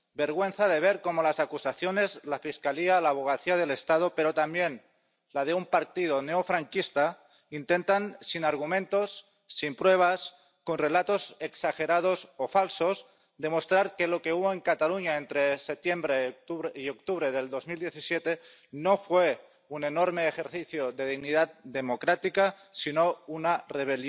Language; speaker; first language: Spanish; non-native, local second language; Catalan